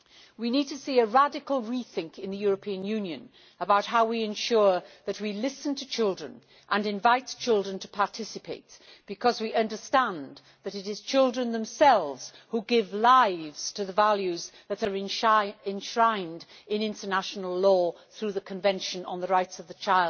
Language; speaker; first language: English; native; English